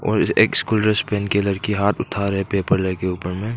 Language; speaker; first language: Hindi; non-native, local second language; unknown